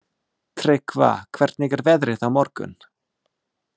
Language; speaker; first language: Icelandic; non-native, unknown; English